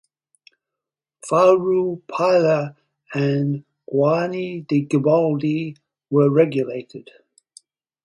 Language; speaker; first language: English; native; English